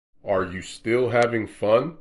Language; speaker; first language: English; native; English